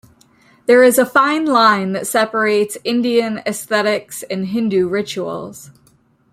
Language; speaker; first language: English; native; English